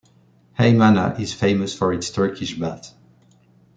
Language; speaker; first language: English; non-native, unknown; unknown